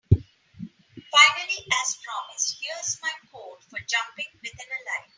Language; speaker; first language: English; non-native, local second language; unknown